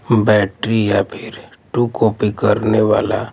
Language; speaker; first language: Hindi; non-native, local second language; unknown